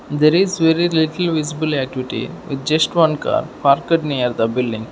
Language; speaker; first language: English; non-native, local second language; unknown